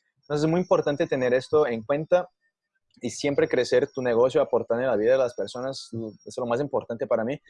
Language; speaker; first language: Spanish; non-native, fluent; Portuguese